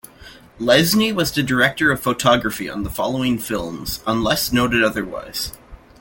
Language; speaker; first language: English; native; English